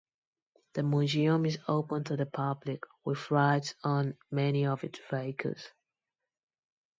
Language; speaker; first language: English; non-native, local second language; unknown